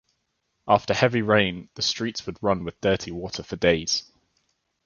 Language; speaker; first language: English; native; English